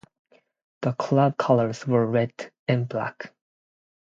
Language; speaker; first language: English; non-native, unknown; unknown